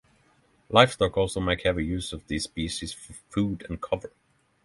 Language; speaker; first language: English; non-native, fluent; Norwegian